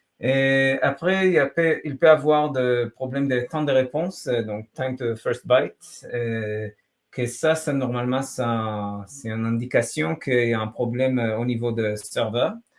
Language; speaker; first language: French; non-native, fluent; Hebrew